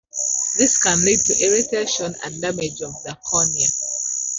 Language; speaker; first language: English; non-native, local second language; Ganda